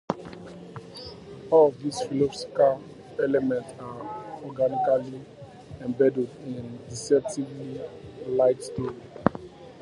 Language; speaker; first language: English; native; English